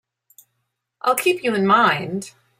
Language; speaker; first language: English; native; English